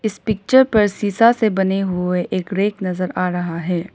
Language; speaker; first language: Hindi; non-native, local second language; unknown